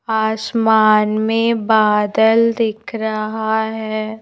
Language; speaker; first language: Hindi; native; Hindi